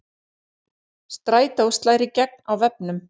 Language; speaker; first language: Icelandic; native; Icelandic